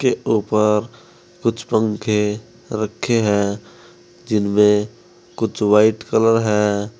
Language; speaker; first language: Hindi; native; Hindi